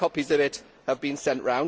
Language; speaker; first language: English; native; English